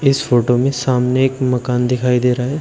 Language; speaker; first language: Hindi; native; Hindi